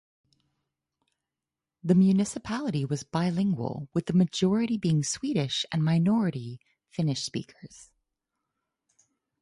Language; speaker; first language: English; native; English